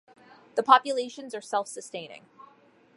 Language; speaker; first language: English; native; English